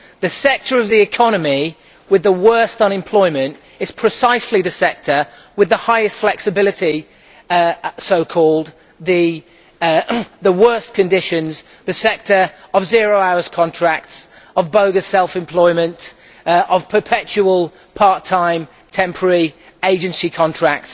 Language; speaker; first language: English; native; English